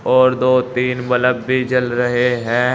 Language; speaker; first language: Hindi; native; Hindi